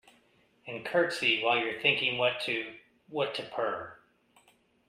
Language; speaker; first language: English; native; English